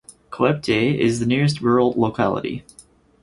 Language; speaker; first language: English; native; English